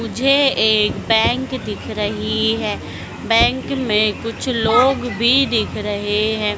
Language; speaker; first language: Hindi; native; Hindi